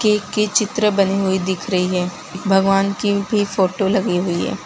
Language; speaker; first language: Hindi; non-native, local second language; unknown